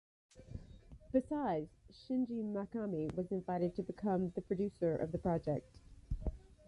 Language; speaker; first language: English; native; English